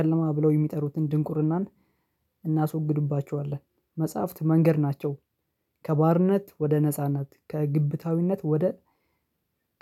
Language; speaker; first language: Amharic; non-native, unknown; Oromo